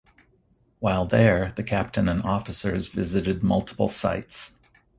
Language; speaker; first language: English; native; English